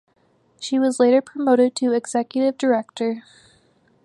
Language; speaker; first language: English; native; English